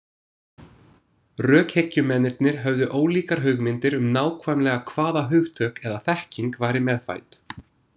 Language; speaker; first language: Icelandic; non-native, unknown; English